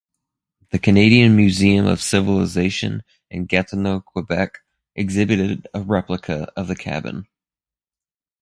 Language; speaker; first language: English; native; English